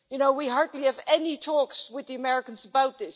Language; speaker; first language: English; non-native, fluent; Dutch